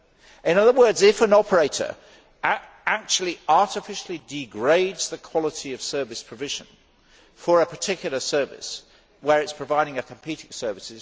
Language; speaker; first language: English; native; English